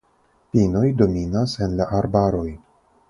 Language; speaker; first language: Esperanto; non-native, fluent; Russian